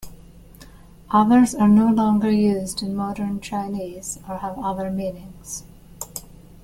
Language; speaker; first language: English; native; English